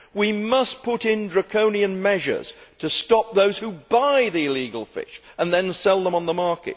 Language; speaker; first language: English; native; English